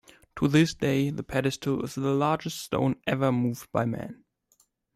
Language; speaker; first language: English; non-native, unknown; German